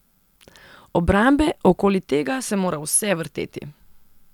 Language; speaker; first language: Slovenian; non-native, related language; Serbian